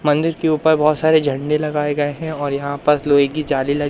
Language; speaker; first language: Hindi; native; Hindi